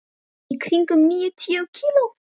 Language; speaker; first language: Icelandic; native; Icelandic